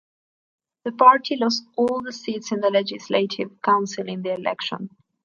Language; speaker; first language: English; non-native, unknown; Spanish